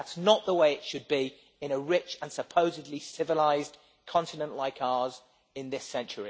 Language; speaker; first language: English; native; English